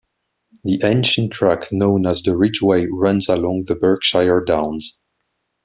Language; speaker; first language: English; non-native, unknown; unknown